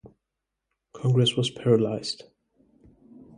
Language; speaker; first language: English; non-native, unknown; German